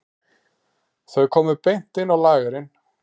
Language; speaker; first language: Icelandic; native; Icelandic